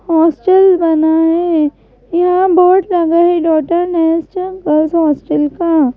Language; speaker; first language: Hindi; native; Hindi